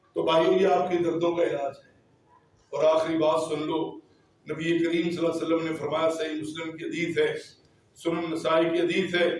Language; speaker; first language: Urdu; non-native, local second language; Punjabi